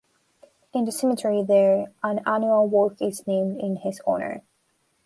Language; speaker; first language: English; non-native, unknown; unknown